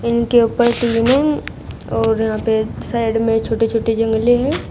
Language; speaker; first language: Hindi; native; Hindi